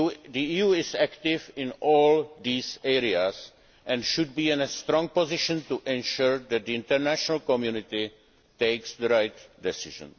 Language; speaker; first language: English; non-native, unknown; Czech